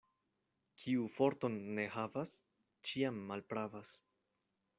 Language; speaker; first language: Esperanto; non-native, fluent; Spanish